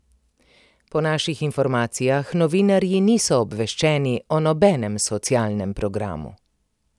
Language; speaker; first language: Slovenian; native; Slovenian